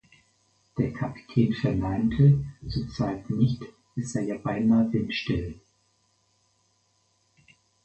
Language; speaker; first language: German; native; German